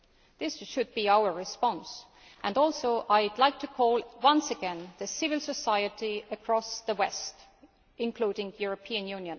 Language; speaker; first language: English; non-native, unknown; Estonian